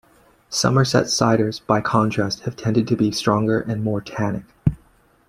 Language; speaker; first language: English; native; English